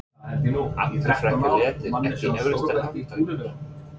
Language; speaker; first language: Icelandic; non-native, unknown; English